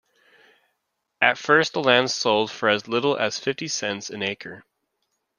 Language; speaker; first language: English; native; English